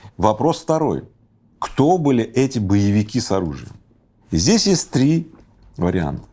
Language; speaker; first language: Russian; native; Russian